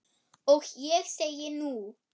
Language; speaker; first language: Icelandic; non-native, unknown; German